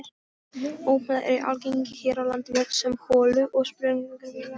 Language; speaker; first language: Icelandic; non-native, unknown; Polish